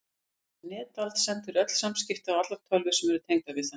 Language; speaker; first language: Icelandic; native; Icelandic